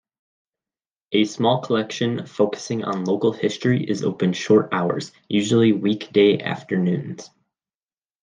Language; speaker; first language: English; native; English